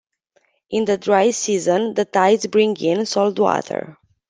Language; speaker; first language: English; non-native, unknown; Romanian